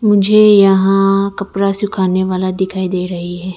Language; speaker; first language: Hindi; non-native, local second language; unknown